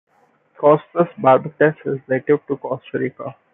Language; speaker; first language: English; non-native, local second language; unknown